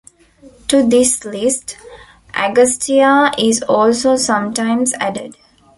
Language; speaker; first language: English; non-native, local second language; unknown